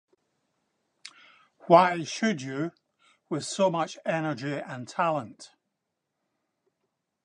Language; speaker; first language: English; native; English